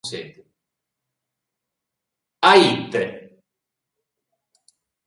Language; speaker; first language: Sardinian; native; Sardinian